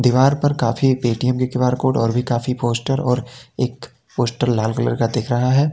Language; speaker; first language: Hindi; native; Hindi